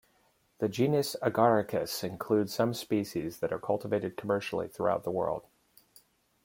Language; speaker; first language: English; native; English